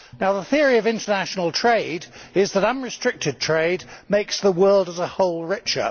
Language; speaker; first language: English; native; English